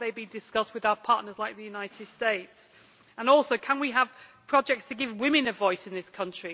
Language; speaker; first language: English; native; English